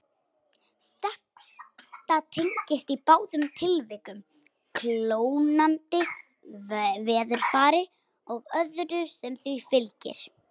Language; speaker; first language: Icelandic; native; Icelandic